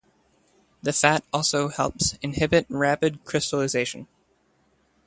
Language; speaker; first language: English; native; English